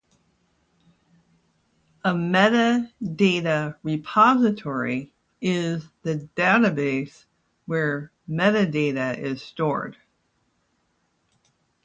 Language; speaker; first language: English; native; English